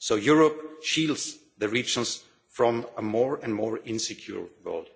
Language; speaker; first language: English; non-native, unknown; German